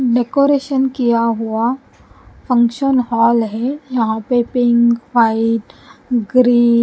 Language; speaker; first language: Hindi; non-native, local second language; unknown